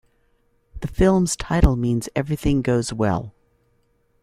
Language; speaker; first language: English; native; English